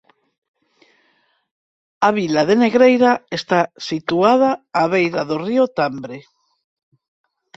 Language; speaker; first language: Galician; non-native, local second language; Spanish